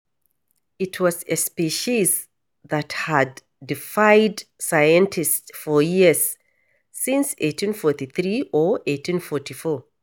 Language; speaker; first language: English; non-native, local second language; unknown